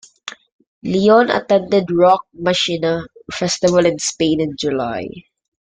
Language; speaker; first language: English; non-native, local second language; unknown